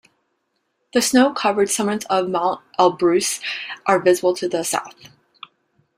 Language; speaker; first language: English; native; English